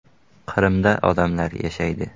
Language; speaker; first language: Uzbek; native; Uzbek